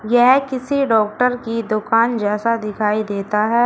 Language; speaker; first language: Hindi; native; Hindi